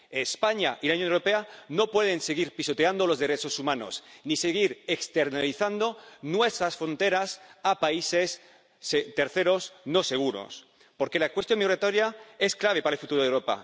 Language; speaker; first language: Spanish; native; Spanish